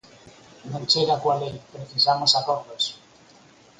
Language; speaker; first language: Galician; native; Galician